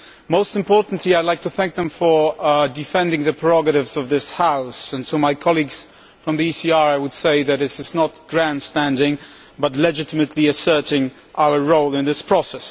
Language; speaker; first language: English; non-native, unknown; Polish